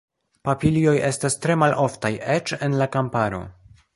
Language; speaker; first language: Esperanto; non-native, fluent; Polish